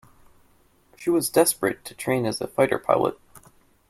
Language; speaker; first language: English; native; English